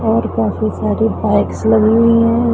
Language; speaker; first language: Hindi; non-native, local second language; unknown